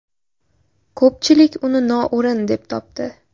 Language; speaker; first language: Uzbek; native; Uzbek